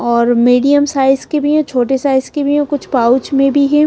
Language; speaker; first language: Hindi; non-native, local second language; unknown